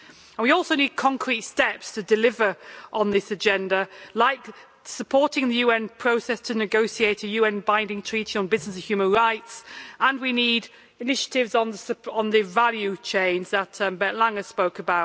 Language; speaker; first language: English; native; English